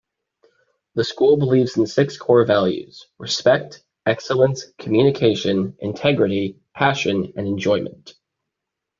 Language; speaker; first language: English; native; English